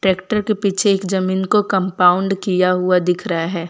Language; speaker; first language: Hindi; non-native, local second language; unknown